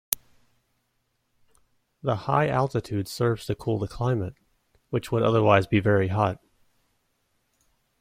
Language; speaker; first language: English; native; English